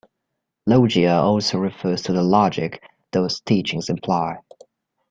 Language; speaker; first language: English; native; English